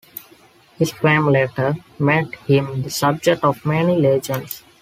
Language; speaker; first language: English; non-native, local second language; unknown